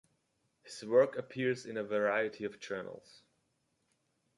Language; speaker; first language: English; native; English